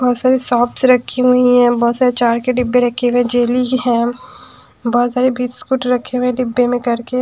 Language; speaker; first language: Hindi; non-native, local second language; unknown